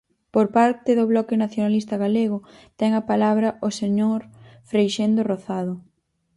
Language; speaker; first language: Galician; native; Galician